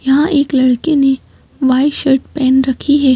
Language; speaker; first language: Hindi; native; Hindi